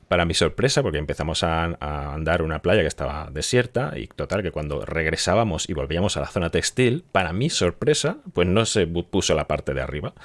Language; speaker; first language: Spanish; native; Spanish